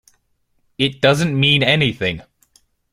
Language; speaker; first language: English; native; English